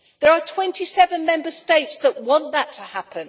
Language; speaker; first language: English; native; English